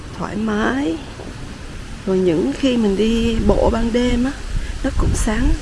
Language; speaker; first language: Vietnamese; early bilingual, heritage; Vietnamese